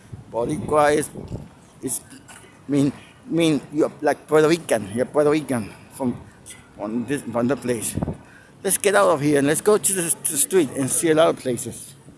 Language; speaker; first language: English; non-native, fluent; Spanish